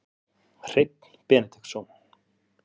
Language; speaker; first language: Icelandic; native; Icelandic